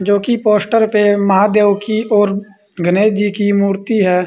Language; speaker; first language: Hindi; native; Hindi